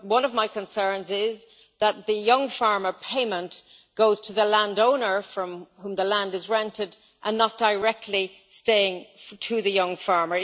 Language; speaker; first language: English; native; English